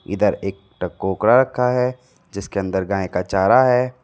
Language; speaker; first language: Hindi; native; Hindi